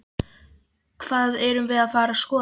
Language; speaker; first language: Icelandic; non-native, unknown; Polish